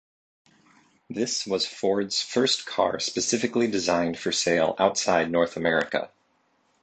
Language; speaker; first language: English; native; English